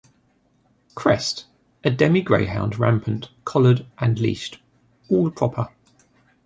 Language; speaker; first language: English; native; English